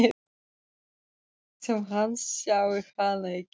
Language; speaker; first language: Icelandic; non-native, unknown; Russian